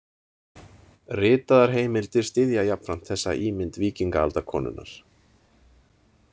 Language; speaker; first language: Icelandic; native; Icelandic